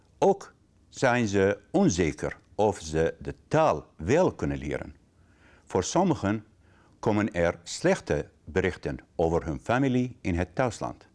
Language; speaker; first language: Dutch; non-native, fluent; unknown